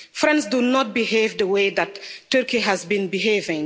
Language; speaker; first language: English; non-native, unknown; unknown